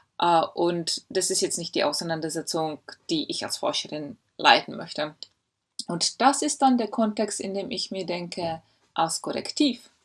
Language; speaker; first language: German; non-native, fluent; Czech